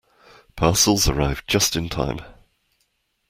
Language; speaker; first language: English; native; English